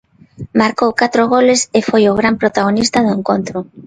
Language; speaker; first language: Galician; non-native, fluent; Spanish